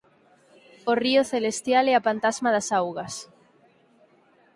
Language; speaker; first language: Galician; native; Galician